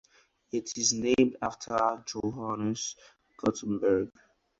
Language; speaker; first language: English; non-native, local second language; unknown